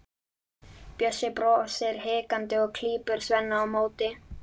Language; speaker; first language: Icelandic; native; Icelandic